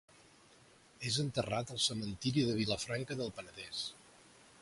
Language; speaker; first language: Catalan; native; Catalan